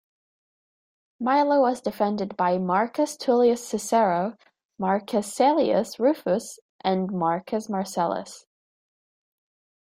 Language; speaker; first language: English; native; English